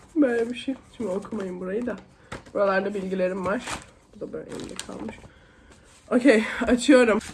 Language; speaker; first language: Turkish; native; Turkish